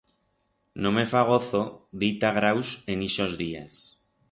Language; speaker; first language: Aragonese; non-native, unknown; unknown